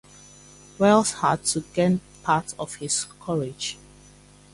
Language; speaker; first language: English; native; English